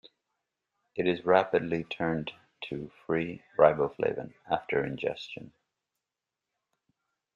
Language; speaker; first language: English; native; English